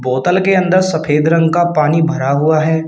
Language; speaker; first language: Hindi; native; Hindi